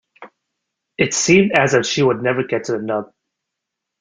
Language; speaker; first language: English; native; English